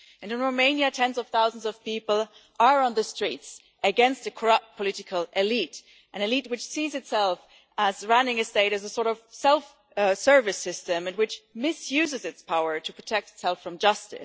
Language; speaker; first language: English; non-native, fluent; German